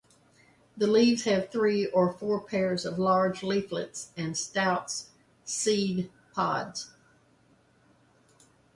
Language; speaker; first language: English; native; English